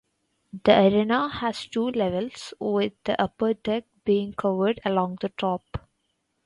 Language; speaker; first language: English; non-native, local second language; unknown